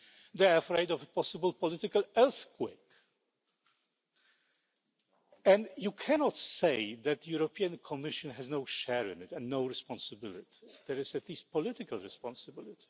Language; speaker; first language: English; non-native, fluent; Polish